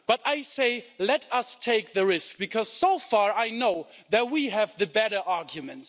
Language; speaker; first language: English; non-native, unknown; German